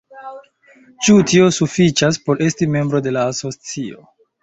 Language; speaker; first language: Esperanto; non-native, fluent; Chinese